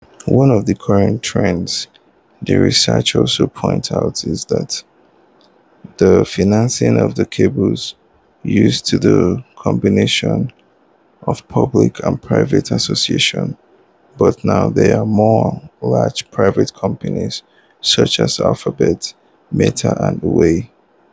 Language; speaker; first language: English; non-native, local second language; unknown